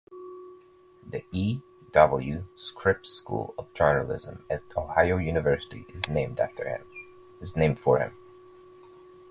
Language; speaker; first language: English; non-native, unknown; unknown